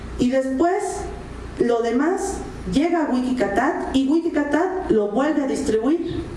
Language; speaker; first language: Spanish; native; Spanish